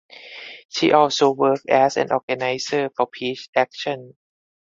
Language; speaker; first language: English; non-native, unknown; Thai